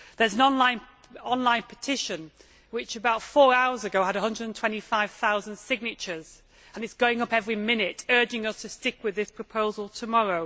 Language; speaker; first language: English; native; English